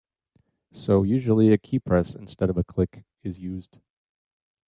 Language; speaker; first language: English; native; English